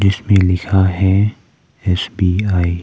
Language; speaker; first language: Hindi; non-native, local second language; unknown